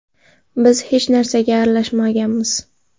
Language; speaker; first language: Uzbek; non-native, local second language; Kara-Kalpak